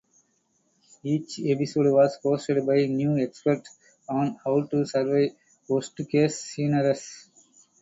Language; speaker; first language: English; non-native, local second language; Tamil